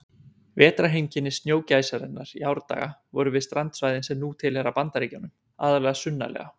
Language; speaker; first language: Icelandic; native; Icelandic